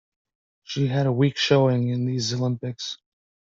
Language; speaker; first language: English; native; English